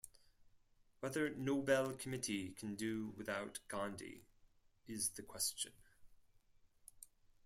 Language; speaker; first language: English; non-native, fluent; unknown